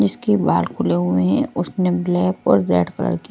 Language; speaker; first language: Hindi; non-native, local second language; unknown